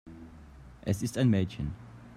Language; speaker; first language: German; native; German